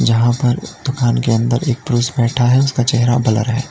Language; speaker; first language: Hindi; native; Hindi